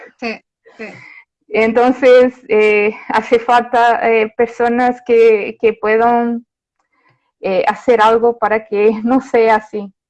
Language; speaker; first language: Spanish; non-native, related language; Portuguese